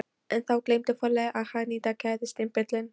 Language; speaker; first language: Icelandic; non-native, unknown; Polish